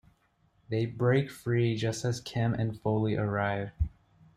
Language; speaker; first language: English; native; English